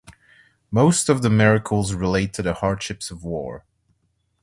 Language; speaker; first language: English; non-native, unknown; French